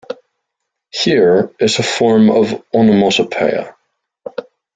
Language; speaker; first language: English; native; English